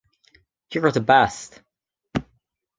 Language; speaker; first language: English; native; English